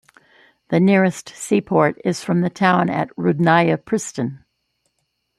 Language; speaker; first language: English; native; English